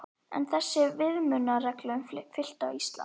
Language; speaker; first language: Icelandic; native; Icelandic